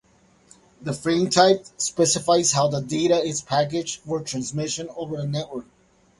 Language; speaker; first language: English; native; English